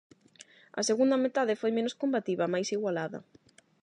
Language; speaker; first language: Galician; non-native, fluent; Spanish